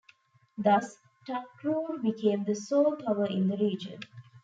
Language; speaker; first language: English; non-native, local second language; Tamil